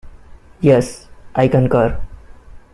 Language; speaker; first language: English; non-native, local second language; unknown